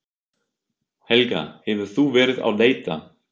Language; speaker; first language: Icelandic; non-native, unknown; German